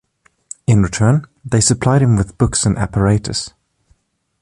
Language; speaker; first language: English; native; English